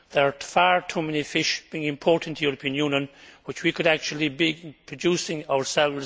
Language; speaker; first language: English; native; English